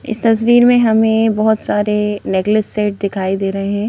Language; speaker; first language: Hindi; native; Hindi